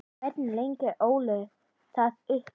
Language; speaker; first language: Icelandic; native; Icelandic